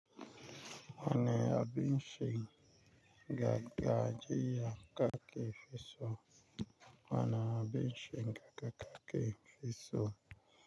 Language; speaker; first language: Hausa; native; Hausa